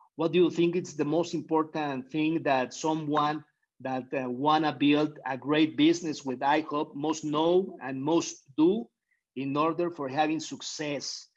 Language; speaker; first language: English; non-native, fluent; Spanish